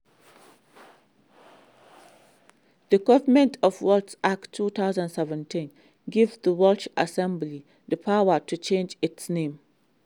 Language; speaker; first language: English; non-native, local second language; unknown